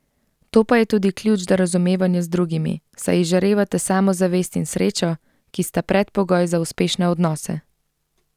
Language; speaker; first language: Slovenian; native; Slovenian